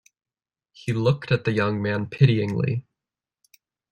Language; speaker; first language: English; native; English